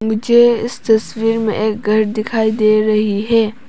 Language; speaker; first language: Hindi; non-native, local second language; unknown